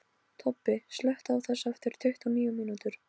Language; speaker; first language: Icelandic; non-native, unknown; Polish